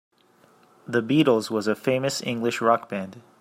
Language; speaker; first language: English; native; English